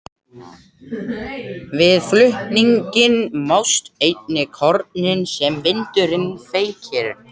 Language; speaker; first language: Icelandic; non-native, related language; Swedish